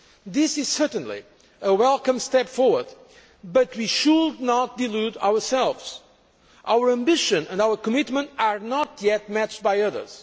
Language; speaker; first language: English; non-native, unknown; Portuguese